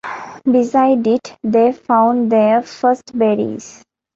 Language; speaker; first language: English; non-native, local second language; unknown